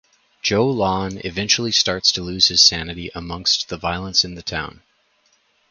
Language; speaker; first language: English; native; English